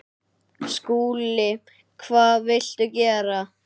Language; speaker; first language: Icelandic; native; Icelandic